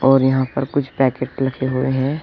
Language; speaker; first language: Hindi; native; Hindi